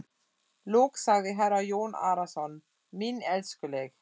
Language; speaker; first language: Icelandic; non-native, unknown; German